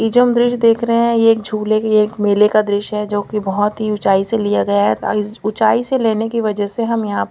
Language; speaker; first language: Hindi; non-native, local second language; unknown